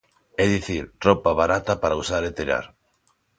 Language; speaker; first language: Galician; non-native, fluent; Spanish